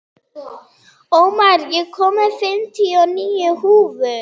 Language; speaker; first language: Icelandic; non-native, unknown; German